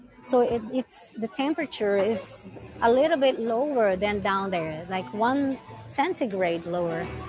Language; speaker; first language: English; non-native, fluent; Portuguese